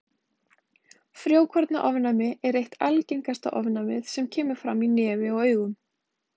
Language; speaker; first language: Icelandic; native; Icelandic